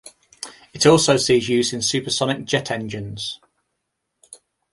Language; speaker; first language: English; native; English